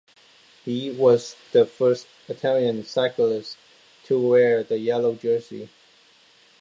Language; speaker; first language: English; non-native, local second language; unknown